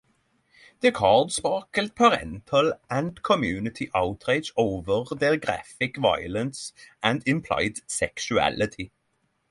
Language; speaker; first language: English; non-native, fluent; Norwegian